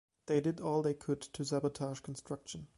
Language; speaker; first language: English; non-native, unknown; German